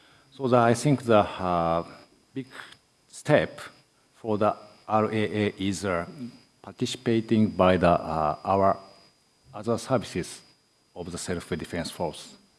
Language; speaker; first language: English; non-native, fluent; Japanese